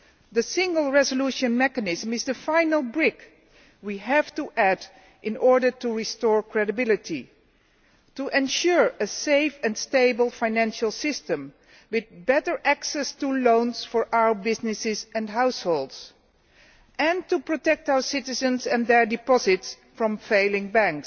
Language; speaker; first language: English; non-native, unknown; Dutch